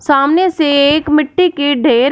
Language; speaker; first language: Hindi; non-native, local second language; Punjabi